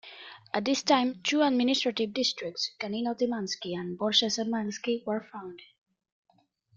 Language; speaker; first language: English; native; English